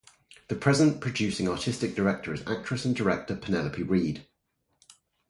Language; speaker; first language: English; native; English